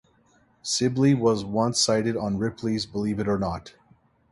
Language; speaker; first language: English; native; English